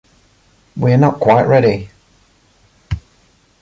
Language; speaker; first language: English; native; English